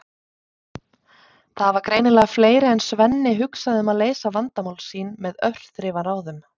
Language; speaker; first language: Icelandic; native; Icelandic